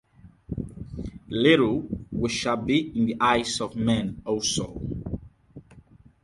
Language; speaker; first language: English; non-native, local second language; Hausa